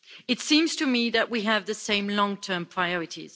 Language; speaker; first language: English; non-native, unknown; French